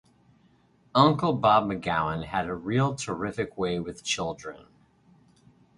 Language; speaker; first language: English; native; English